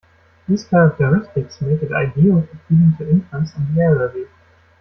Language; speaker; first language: English; non-native, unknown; German